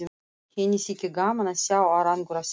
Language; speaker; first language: Icelandic; non-native, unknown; Russian